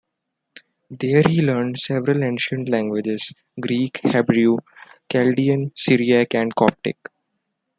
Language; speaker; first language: English; non-native, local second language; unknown